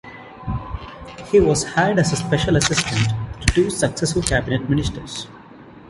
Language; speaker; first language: English; non-native, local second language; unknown